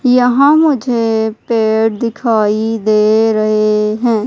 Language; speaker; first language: Hindi; native; Hindi